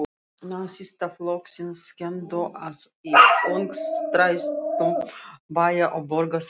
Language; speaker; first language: Icelandic; non-native, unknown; Russian